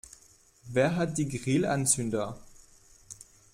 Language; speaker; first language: German; non-native, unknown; French